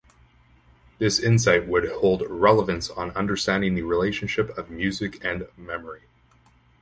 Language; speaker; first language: English; native; English